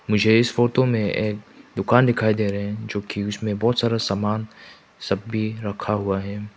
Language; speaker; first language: Hindi; non-native, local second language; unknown